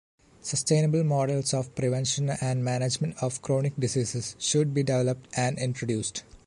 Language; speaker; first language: English; non-native, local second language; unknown